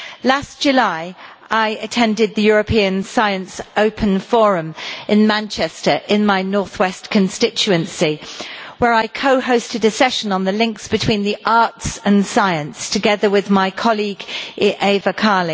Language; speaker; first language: English; native; English